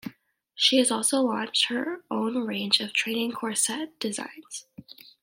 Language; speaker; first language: English; native; English